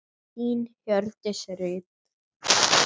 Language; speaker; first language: Icelandic; native; Icelandic